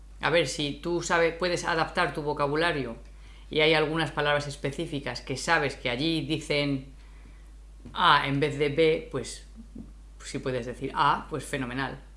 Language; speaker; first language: Spanish; native; Spanish